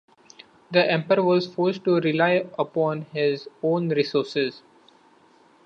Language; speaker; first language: English; non-native, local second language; Marathi